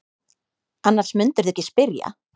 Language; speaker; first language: Icelandic; native; Icelandic